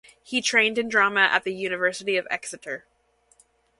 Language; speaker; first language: English; native; English